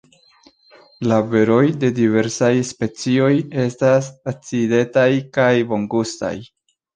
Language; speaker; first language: Esperanto; non-native, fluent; Spanish